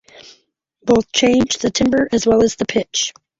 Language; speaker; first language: English; native; English